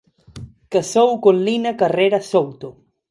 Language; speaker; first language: Galician; non-native, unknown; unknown